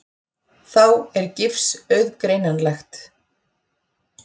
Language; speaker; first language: Icelandic; native; Icelandic